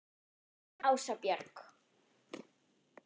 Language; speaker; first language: Icelandic; non-native, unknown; German